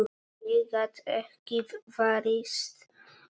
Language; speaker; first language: Icelandic; non-native, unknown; Polish